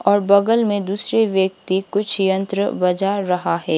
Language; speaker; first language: Hindi; non-native, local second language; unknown